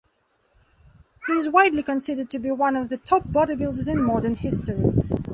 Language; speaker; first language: English; non-native, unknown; Belarusian